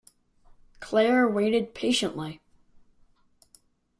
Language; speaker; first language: English; native; English